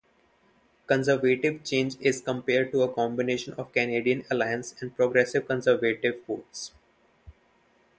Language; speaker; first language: English; non-native, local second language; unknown